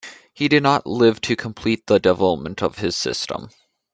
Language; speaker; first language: English; native; English